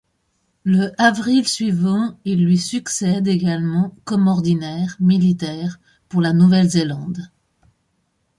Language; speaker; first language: French; native; French